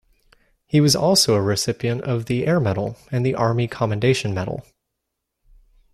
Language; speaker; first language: English; native; English